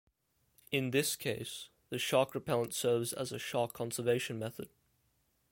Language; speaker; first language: English; native; English